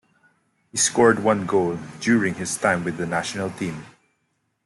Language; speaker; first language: English; non-native, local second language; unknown